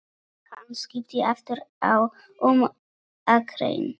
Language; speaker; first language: Icelandic; non-native, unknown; Polish